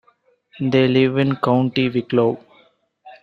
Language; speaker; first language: English; non-native, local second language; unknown